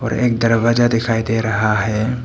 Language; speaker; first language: Hindi; non-native, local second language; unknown